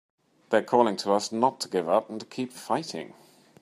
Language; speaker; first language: English; native; English